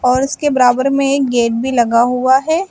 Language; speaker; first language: Hindi; native; Hindi